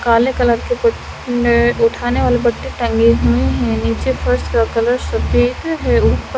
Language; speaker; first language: Hindi; native; Hindi